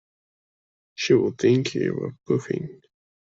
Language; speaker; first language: English; non-native, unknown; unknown